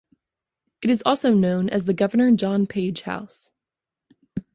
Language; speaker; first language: English; native; English